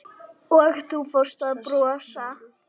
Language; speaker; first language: Icelandic; native; Icelandic